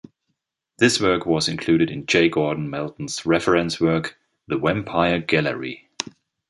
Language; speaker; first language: English; non-native, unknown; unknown